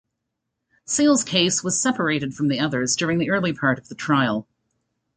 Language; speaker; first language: English; native; English